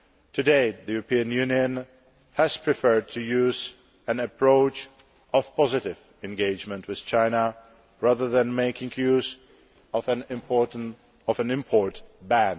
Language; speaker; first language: English; non-native, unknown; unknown